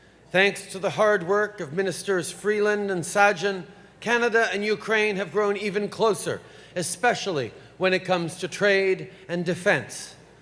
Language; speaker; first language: English; native; English